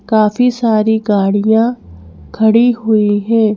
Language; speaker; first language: Hindi; native; Hindi